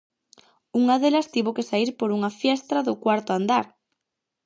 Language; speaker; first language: Galician; native; Galician